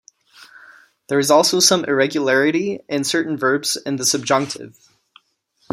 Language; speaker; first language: English; non-native, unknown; Czech